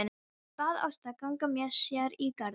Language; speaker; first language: Icelandic; non-native, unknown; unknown